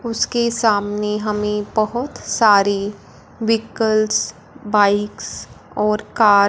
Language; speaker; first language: Hindi; non-native, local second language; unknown